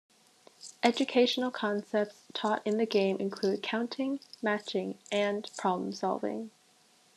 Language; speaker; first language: English; native; English